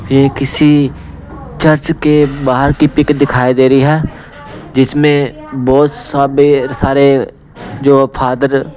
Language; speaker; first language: Hindi; non-native, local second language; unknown